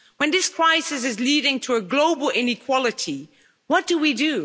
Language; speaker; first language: English; non-native, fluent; Dutch